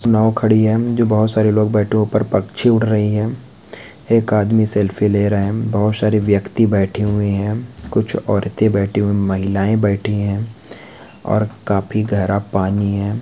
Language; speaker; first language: Hindi; non-native, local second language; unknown